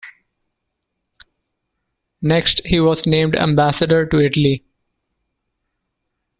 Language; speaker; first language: English; non-native, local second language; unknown